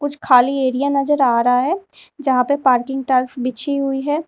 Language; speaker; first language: Hindi; native; Hindi